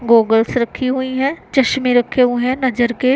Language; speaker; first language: Hindi; non-native, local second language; Punjabi